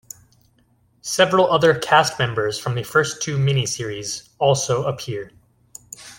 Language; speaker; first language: English; native; English